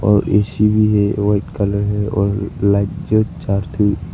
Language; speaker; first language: Hindi; early bilingual, other home language; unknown